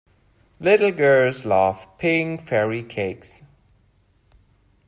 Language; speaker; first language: English; non-native, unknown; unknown